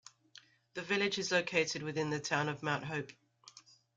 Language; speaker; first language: English; native; English